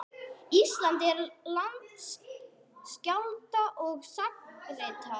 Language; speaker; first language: Icelandic; non-native, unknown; English